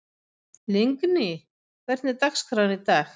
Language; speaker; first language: Icelandic; non-native, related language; Swedish